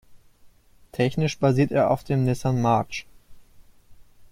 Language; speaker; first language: German; native; German